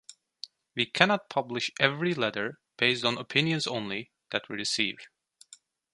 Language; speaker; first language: English; non-native, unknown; Turkish